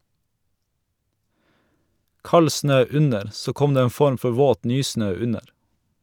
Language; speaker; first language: Norwegian; native; Norwegian